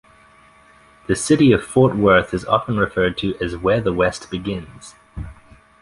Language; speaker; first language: English; native; English